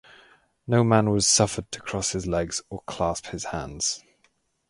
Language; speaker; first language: English; native; English